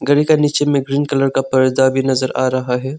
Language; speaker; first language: Hindi; non-native, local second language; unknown